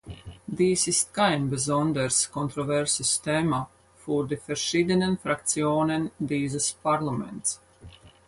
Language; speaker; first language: German; non-native, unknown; Latvian